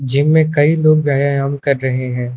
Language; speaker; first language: Hindi; native; Hindi